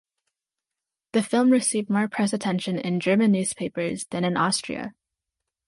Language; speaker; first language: English; native; English